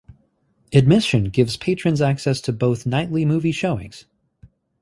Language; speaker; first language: English; native; English